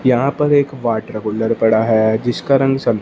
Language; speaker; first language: Hindi; non-native, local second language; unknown